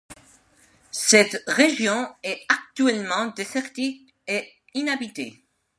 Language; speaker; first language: French; non-native, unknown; Spanish